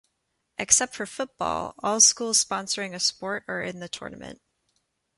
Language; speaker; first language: English; native; English